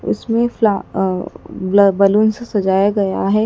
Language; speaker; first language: Hindi; native; Hindi